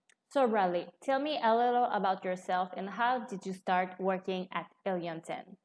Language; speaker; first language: English; non-native, fluent; French